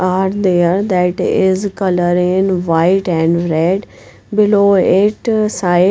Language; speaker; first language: English; non-native, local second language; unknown